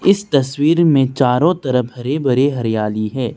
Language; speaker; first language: Hindi; non-native, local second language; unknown